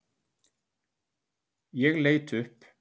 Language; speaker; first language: Icelandic; native; Icelandic